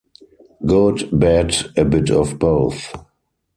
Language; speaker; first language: English; non-native, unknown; German